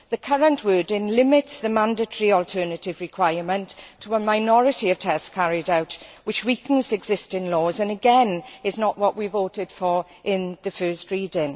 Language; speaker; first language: English; native; English